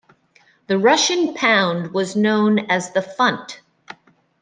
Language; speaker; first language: English; native; English